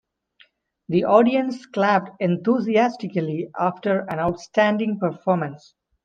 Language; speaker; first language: English; non-native, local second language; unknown